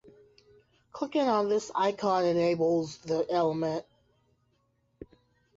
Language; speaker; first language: English; native; English